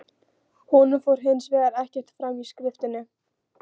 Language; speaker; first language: Icelandic; non-native, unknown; Polish